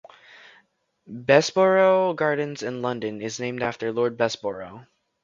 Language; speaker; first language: English; native; English